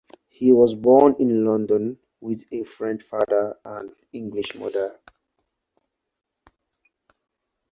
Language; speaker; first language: English; non-native, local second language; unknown